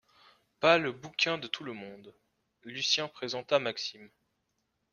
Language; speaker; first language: French; native; French